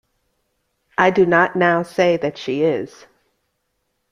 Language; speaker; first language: English; native; English